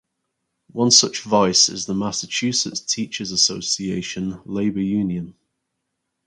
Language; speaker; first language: English; native; English